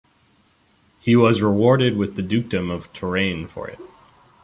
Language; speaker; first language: English; native; English